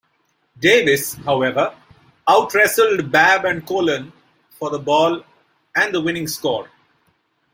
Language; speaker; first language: English; non-native, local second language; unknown